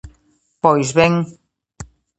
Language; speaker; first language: Galician; native; Galician